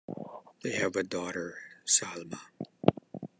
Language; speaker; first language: English; non-native, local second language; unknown